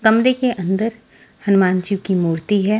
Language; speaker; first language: Hindi; non-native, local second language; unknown